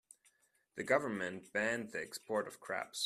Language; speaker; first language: English; non-native, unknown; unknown